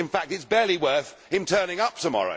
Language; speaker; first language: English; native; English